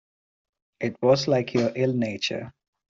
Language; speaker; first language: English; non-native, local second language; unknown